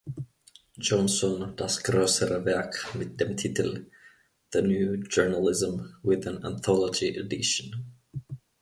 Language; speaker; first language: German; non-native, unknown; Finnish